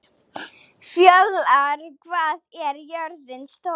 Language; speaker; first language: Icelandic; non-native, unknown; Slovak